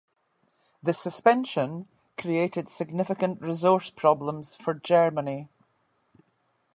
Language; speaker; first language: English; native; English